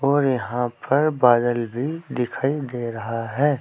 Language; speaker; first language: Hindi; native; Hindi